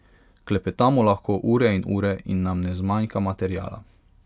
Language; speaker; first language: Slovenian; non-native, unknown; Hungarian